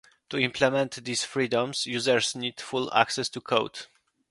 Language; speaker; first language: English; non-native, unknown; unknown